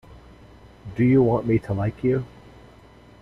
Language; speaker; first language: English; native; English